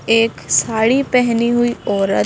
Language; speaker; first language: Hindi; native; Hindi